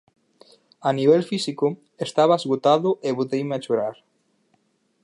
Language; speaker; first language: Galician; native; Galician